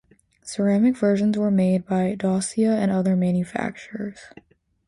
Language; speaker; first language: English; native; English